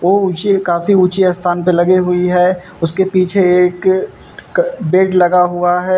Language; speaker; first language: Hindi; native; Hindi